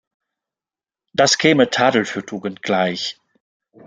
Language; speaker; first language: German; non-native, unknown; French